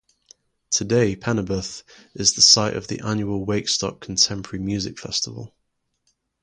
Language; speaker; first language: English; native; English